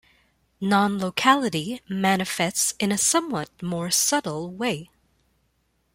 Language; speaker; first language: English; non-native, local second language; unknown